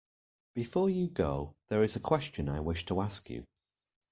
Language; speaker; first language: English; native; English